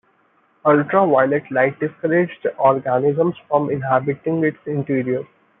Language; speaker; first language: English; non-native, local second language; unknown